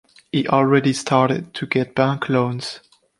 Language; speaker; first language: English; non-native, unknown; French